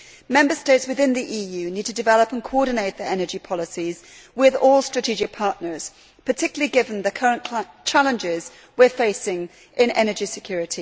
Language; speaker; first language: English; native; English